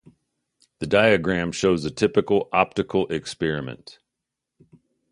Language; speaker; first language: English; native; English